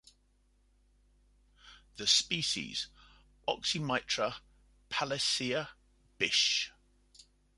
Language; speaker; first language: English; native; English